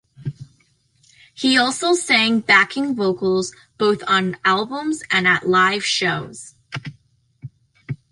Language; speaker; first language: English; native; English